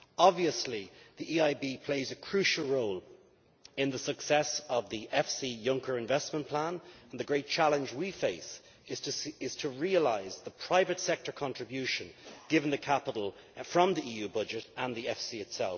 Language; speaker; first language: English; native; English